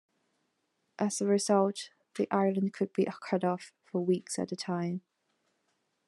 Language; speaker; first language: English; non-native, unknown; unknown